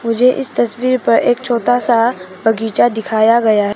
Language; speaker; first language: Hindi; non-native, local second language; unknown